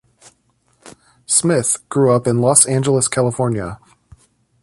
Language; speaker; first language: English; native; English